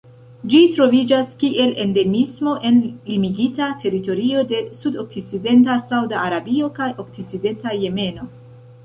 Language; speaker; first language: Esperanto; non-native, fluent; Central Kurdish